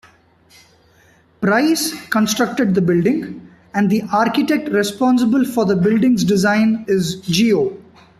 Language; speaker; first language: English; non-native, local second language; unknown